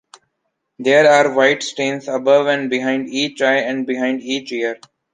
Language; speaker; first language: English; non-native, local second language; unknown